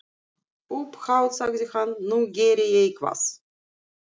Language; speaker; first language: Icelandic; non-native, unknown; Russian